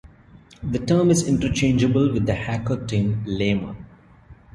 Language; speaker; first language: English; non-native, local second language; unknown